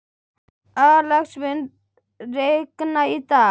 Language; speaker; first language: Icelandic; native; Icelandic